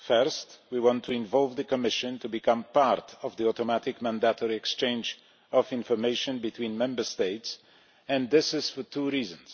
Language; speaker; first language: English; non-native, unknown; Polish